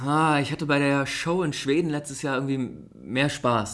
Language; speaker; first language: German; native; German